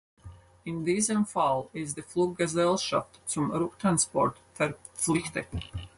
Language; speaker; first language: German; non-native, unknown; Latvian